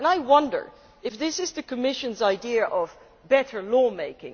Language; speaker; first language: English; non-native, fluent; Dutch